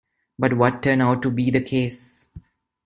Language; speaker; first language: English; non-native, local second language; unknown